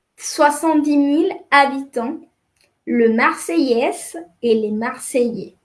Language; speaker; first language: French; non-native, fluent; Spanish